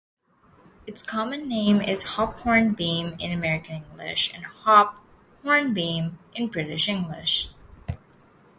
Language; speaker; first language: English; native; English